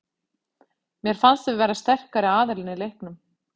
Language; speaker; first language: Icelandic; native; Icelandic